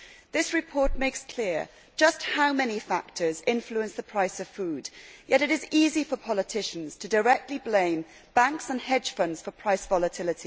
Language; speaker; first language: English; native; English